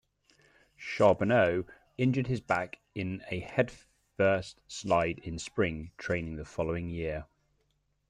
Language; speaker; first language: English; native; English